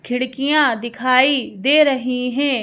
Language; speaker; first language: Hindi; native; Hindi